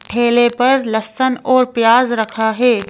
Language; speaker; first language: Hindi; native; Hindi